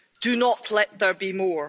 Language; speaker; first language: English; native; English